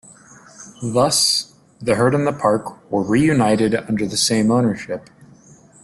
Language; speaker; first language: English; native; English